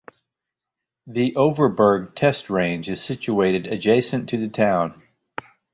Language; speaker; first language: English; native; English